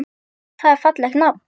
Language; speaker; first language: Icelandic; native; Icelandic